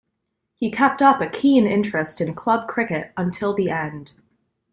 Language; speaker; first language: English; native; English